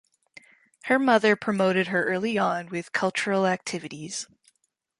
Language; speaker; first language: English; native; English